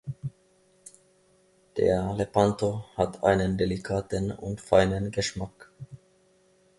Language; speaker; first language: German; non-native, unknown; Finnish